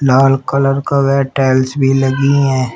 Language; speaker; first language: Hindi; native; Hindi